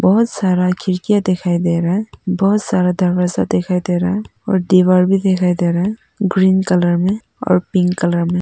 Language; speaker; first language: Hindi; non-native, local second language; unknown